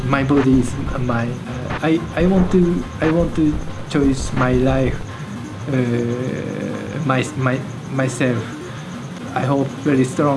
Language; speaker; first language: English; non-native, learner; Japanese